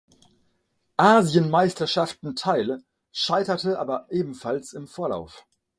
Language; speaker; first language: German; non-native, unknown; French